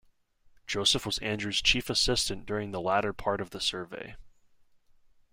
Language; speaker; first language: English; native; English